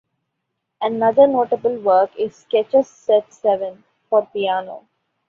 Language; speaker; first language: English; non-native, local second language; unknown